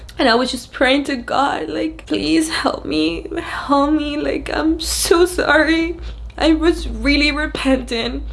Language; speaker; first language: English; non-native, fluent; Spanish